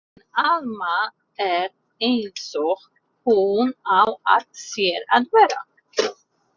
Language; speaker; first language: Icelandic; non-native, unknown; Polish